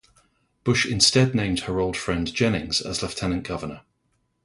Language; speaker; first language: English; native; English